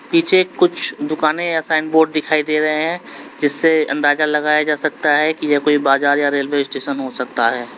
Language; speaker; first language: Hindi; native; Hindi